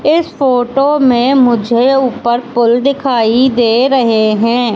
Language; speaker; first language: Hindi; native; Hindi